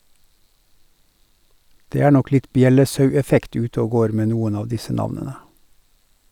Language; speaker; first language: Norwegian; native; Norwegian